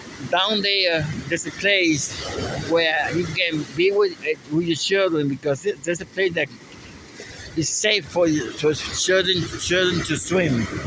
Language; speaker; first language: English; non-native, local second language; Spanish